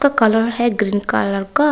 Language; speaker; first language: Hindi; non-native, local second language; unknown